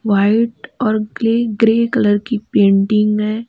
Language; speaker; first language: Hindi; native; Hindi